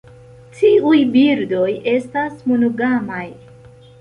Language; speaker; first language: Esperanto; non-native, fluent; Central Kurdish